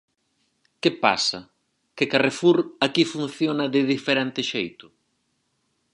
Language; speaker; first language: Galician; native; Galician